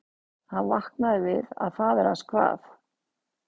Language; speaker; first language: Icelandic; native; Icelandic